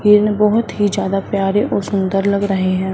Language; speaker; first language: Hindi; non-native, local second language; Punjabi